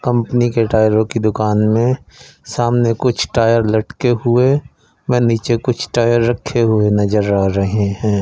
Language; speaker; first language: Hindi; non-native, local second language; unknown